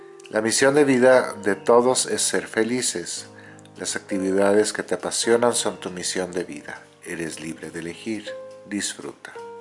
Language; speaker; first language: Spanish; native; Spanish